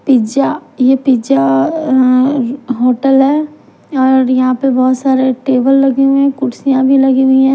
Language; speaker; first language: Hindi; non-native, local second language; Punjabi